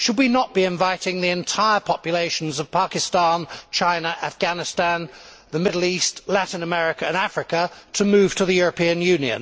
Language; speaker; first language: English; native; English